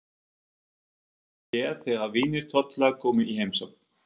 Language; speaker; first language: Icelandic; non-native, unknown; German